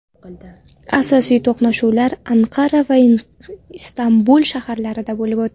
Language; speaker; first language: Uzbek; non-native, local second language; Kara-Kalpak